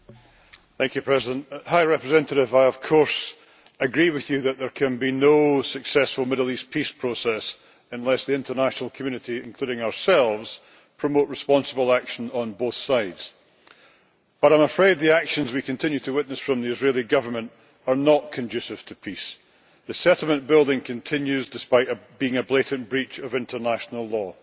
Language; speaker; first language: English; native; English